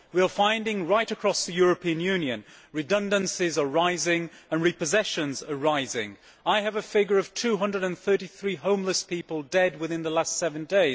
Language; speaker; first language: English; native; English